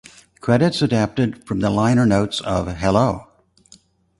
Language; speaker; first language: English; native; English